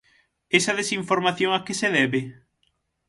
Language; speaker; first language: Galician; native; Galician